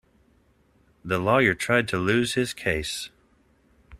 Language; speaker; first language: English; native; English